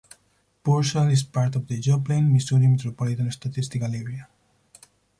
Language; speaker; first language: English; non-native, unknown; Spanish